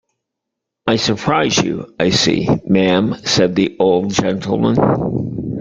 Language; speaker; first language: English; native; English